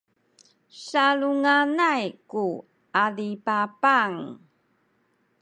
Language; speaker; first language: Sakizaya; non-native, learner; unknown